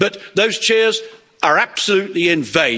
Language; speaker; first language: English; native; English